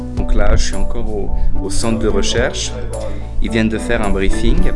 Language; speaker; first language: French; native; French